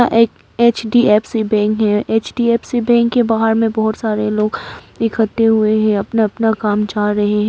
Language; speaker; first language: Hindi; non-native, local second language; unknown